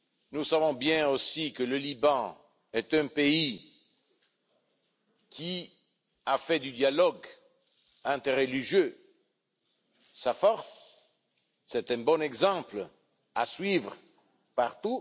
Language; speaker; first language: French; non-native, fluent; Italian